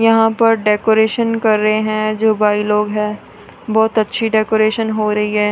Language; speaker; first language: Hindi; non-native, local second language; Punjabi